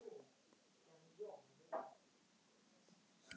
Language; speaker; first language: Icelandic; non-native, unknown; Polish